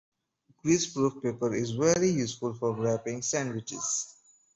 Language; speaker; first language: English; non-native, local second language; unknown